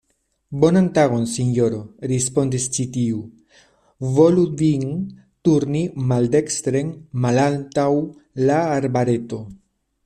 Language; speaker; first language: Esperanto; non-native, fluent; Spanish